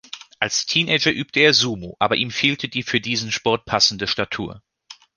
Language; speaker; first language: German; native; German